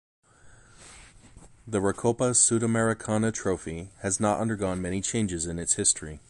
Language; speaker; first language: English; native; English